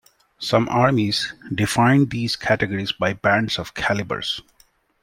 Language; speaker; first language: English; non-native, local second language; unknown